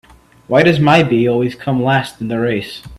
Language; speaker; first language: English; native; English